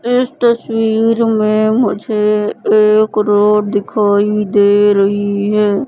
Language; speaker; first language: Hindi; native; Hindi